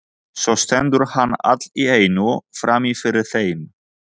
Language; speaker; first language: Icelandic; non-native, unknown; Polish